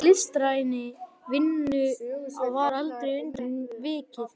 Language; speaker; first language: Icelandic; native; Icelandic